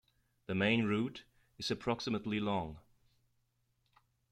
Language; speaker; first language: English; non-native, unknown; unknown